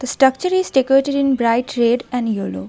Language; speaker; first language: English; non-native, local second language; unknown